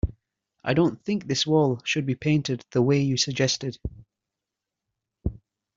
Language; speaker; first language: English; native; English